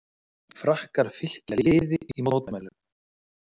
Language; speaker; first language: Icelandic; native; Icelandic